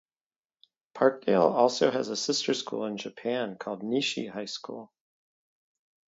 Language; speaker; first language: English; native; English